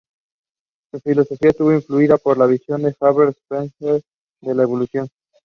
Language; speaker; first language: English; non-native, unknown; Spanish